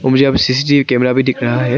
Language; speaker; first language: Hindi; non-native, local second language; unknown